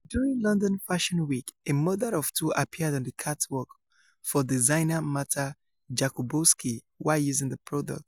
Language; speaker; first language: English; non-native, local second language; Yoruba